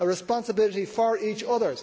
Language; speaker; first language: English; native; English